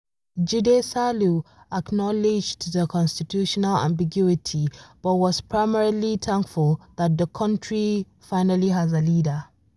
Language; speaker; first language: English; non-native, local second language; Hausa